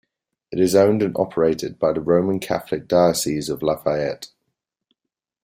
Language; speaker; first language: English; native; English